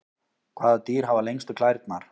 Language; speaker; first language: Icelandic; native; Icelandic